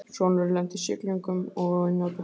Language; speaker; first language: Icelandic; native; Icelandic